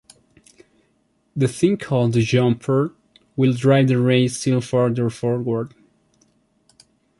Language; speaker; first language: English; non-native, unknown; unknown